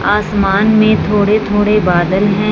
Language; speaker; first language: Hindi; non-native, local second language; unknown